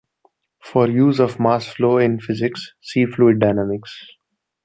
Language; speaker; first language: English; non-native, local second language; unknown